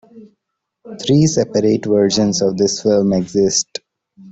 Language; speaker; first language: English; non-native, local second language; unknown